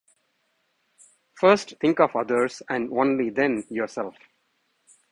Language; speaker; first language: English; non-native, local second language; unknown